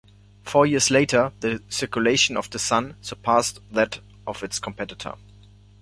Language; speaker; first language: English; non-native, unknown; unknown